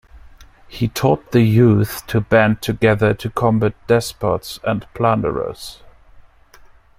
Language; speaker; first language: English; non-native, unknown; German